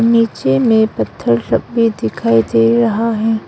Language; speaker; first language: Hindi; non-native, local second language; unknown